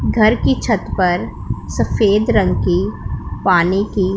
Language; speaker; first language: Hindi; non-native, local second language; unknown